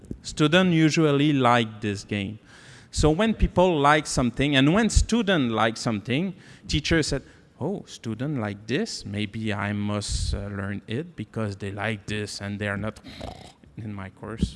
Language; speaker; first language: English; non-native, learner; French